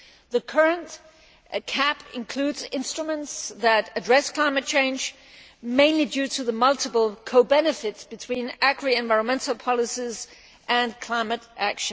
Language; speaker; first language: English; non-native, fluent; Danish